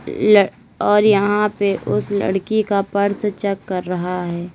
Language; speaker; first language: Hindi; native; Hindi